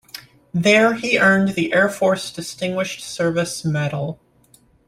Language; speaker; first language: English; native; English